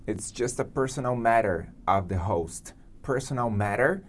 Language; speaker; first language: English; non-native, fluent; Portuguese